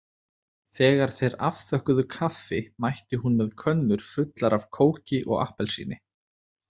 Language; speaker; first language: Icelandic; native; Icelandic